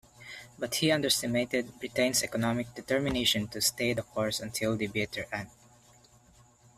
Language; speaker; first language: English; non-native, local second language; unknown